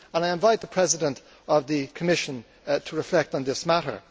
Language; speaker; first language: English; native; English